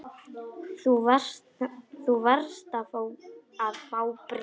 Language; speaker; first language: Icelandic; non-native, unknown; Polish